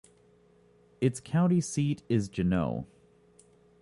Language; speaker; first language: English; native; English